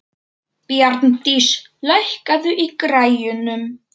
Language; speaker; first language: Icelandic; non-native, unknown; Polish